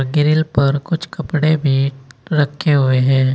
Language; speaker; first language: Hindi; native; Hindi